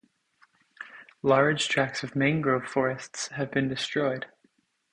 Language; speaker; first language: English; native; English